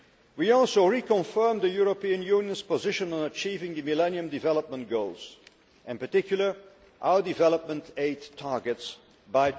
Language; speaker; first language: English; non-native, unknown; Dutch